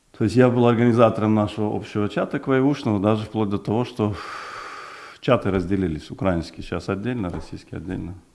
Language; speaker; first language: Russian; non-native, local second language; Uzbek